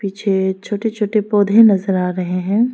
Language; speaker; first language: Hindi; non-native, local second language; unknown